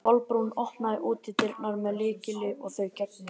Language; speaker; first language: Icelandic; native; Icelandic